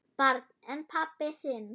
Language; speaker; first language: Icelandic; non-native, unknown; German